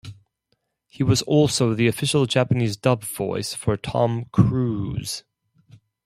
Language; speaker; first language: English; non-native, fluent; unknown